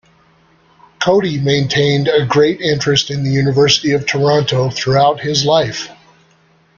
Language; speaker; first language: English; native; English